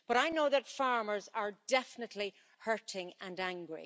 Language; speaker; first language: English; native; English